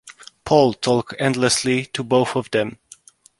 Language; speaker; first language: English; non-native, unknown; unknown